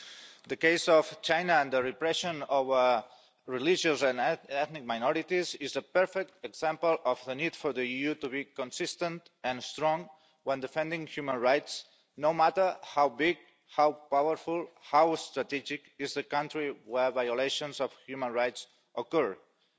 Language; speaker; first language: English; non-native, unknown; Catalan